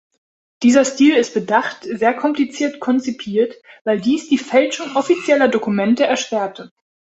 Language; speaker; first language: German; native; German